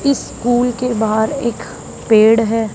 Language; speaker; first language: Hindi; native; Hindi